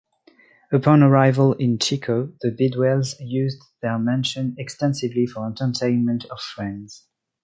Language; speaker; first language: English; non-native, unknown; French